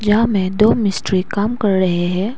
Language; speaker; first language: Hindi; non-native, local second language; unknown